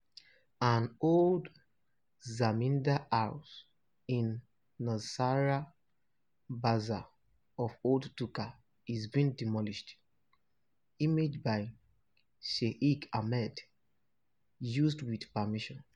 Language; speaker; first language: English; non-native, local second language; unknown